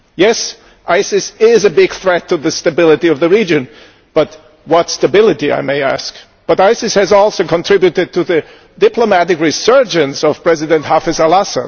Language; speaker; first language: English; non-native, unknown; German